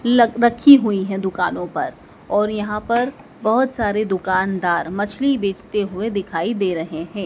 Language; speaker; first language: Hindi; native; Hindi